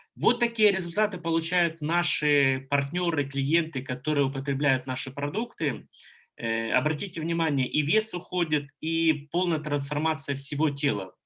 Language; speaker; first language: Russian; native; Russian